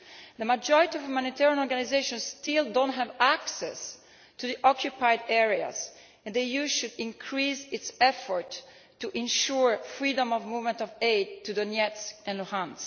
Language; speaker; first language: English; non-native, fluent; Italian